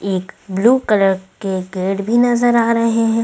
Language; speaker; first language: Hindi; native; Hindi